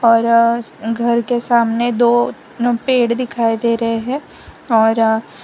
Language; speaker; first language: Hindi; non-native, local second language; Gujarati